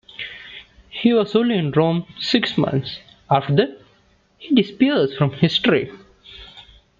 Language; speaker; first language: English; non-native, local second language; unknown